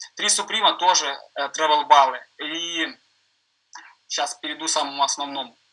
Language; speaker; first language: Russian; native; Russian